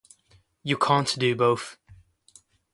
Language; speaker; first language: English; non-native, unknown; Kurdish